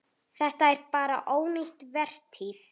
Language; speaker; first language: Icelandic; native; Icelandic